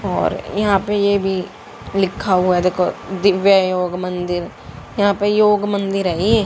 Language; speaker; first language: Hindi; native; Hindi